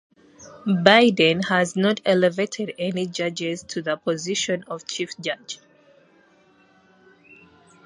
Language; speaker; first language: English; native; English